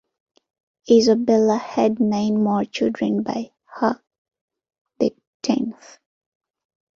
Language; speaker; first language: English; non-native, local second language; Ganda